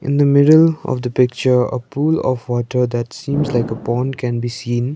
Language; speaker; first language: English; non-native, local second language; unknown